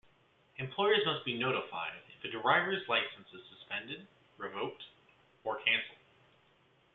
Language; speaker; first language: English; native; English